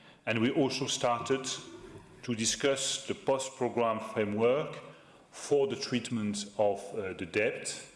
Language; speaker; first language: English; non-native, fluent; French